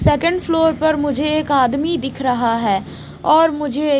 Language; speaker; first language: Hindi; non-native, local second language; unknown